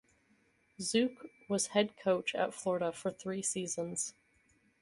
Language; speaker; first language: English; native; English